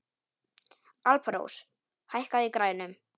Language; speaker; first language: Icelandic; non-native, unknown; Polish